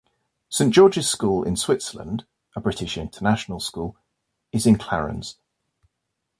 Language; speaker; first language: English; native; English